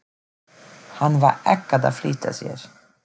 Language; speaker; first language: Icelandic; non-native, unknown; German